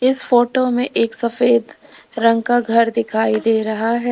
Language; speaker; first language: Hindi; native; Hindi